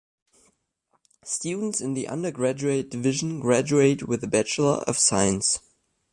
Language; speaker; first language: English; non-native, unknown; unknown